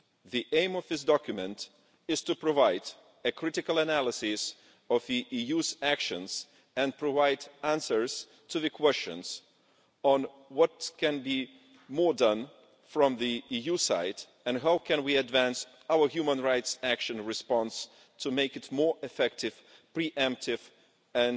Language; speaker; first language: English; non-native, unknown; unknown